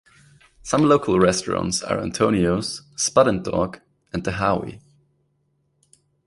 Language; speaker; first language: English; non-native, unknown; German